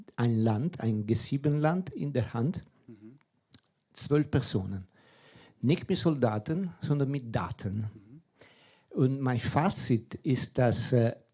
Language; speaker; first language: German; non-native, fluent; Italian